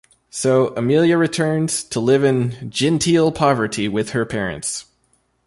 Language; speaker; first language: English; native; English